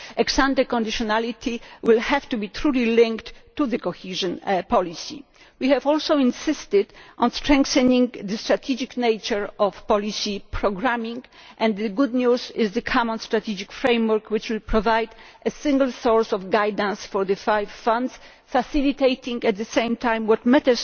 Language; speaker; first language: English; non-native, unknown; Polish